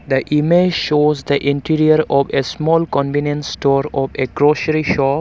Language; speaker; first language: English; non-native, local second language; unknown